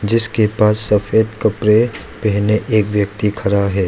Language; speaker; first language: Hindi; non-native, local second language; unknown